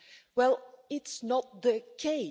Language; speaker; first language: English; non-native, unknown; Dutch